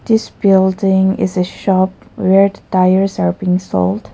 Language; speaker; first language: English; non-native, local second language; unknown